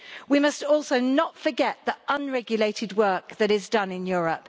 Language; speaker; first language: English; native; English